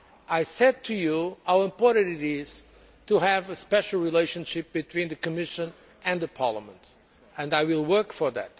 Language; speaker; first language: English; non-native, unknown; Portuguese